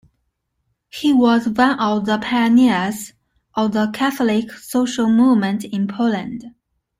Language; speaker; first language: English; non-native, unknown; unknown